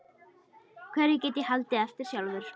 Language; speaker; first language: Icelandic; native; Icelandic